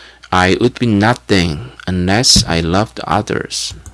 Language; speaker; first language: English; non-native, fluent; Korean